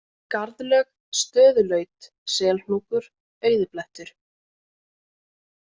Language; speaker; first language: Icelandic; native; Icelandic